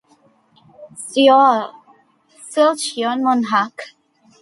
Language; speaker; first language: English; non-native, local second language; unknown